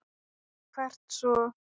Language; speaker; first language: Icelandic; non-native, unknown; Thai